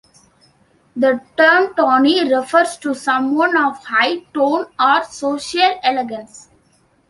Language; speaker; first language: English; non-native, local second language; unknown